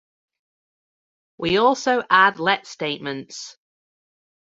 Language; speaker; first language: English; native; English